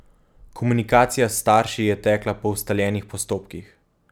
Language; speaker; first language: Slovenian; native; Slovenian